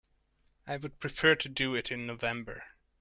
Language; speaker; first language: English; non-native, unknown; Hungarian